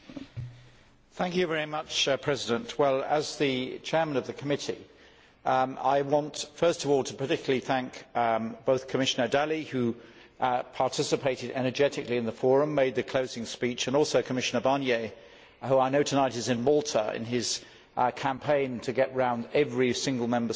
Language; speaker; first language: English; native; English